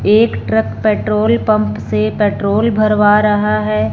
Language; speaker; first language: Hindi; non-native, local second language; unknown